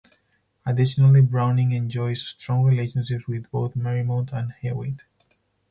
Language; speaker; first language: English; non-native, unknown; Spanish